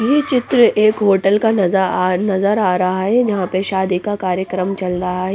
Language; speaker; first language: Hindi; non-native, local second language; Punjabi